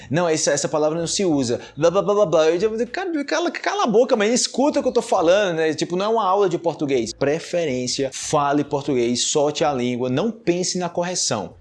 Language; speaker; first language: Portuguese; non-native, fluent; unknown